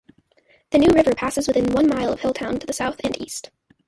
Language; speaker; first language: English; native; English